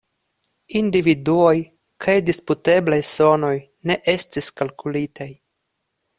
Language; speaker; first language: Esperanto; non-native, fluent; Russian